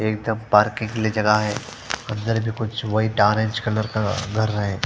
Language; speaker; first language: Hindi; non-native, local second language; Punjabi